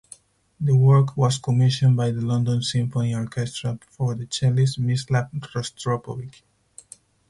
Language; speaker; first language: English; non-native, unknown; Spanish